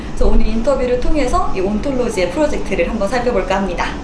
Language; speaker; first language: Korean; native; Korean